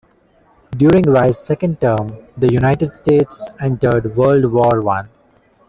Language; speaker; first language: English; non-native, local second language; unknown